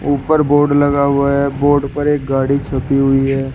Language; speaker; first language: Hindi; native; Hindi